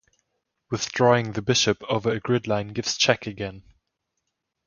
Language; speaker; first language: English; non-native, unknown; German